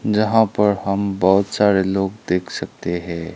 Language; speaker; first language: Hindi; non-native, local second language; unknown